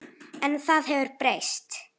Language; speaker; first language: Icelandic; native; Icelandic